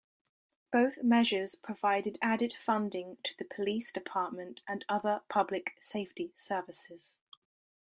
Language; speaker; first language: English; native; English